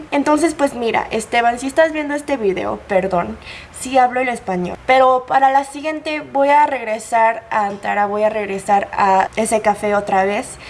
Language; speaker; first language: Spanish; non-native, fluent; Korean